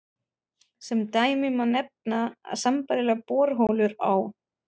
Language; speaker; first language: Icelandic; non-native, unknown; German